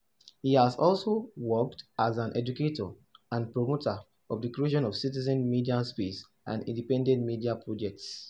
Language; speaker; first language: English; non-native, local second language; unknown